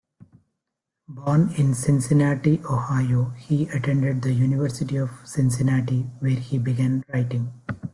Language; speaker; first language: English; non-native, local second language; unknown